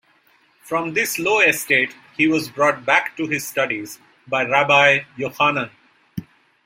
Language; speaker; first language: English; non-native, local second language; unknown